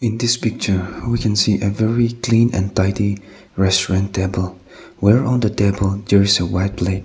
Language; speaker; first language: English; non-native, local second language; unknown